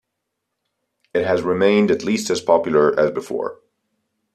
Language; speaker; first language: English; native; English